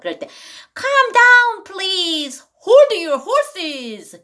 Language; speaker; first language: English; non-native, learner; Korean